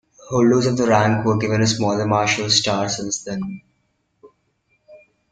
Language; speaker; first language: English; non-native, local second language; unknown